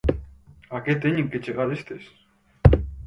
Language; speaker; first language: Galician; native; Galician